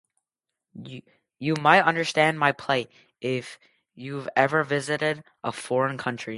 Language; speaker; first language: English; native; English